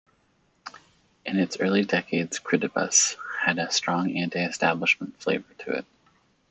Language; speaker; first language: English; native; English